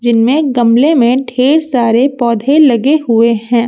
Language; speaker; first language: Hindi; native; Hindi